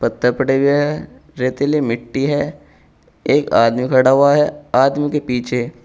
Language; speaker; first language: Hindi; native; Hindi